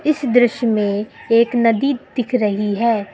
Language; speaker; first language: Hindi; native; Hindi